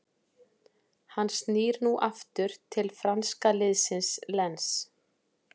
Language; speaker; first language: Icelandic; native; Icelandic